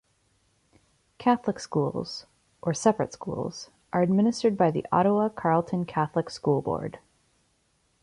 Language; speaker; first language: English; native; English